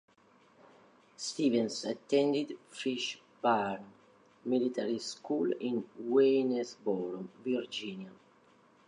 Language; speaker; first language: English; non-native, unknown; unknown